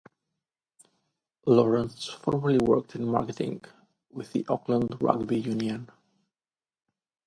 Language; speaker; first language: English; non-native, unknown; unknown